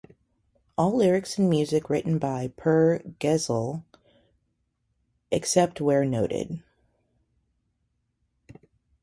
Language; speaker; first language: English; native; English